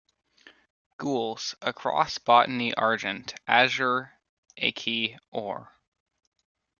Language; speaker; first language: English; native; English